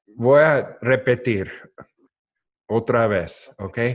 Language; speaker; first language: Spanish; non-native, learner; English